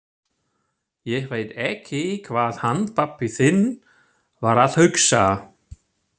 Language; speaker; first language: Icelandic; non-native, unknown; German